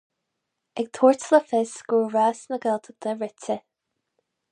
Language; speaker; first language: Irish; non-native, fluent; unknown